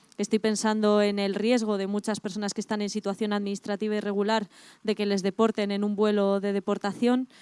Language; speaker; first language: Spanish; native; Spanish